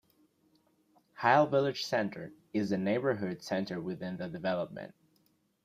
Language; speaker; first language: English; non-native, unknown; Spanish